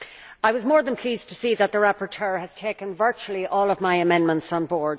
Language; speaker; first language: English; native; English